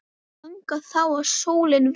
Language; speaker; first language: Icelandic; native; Icelandic